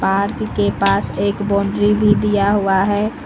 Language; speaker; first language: Hindi; native; Hindi